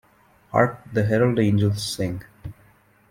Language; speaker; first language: English; non-native, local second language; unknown